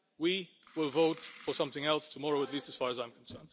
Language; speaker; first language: English; non-native, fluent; Luxembourgish